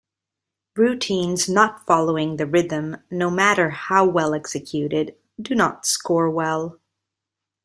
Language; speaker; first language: English; non-native, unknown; Italian